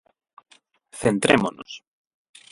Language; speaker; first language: Galician; non-native, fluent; Spanish